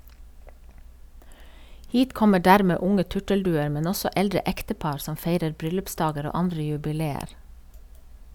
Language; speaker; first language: Norwegian; native; Norwegian